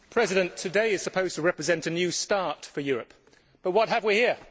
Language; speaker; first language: English; native; English